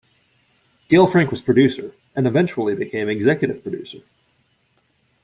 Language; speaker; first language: English; native; English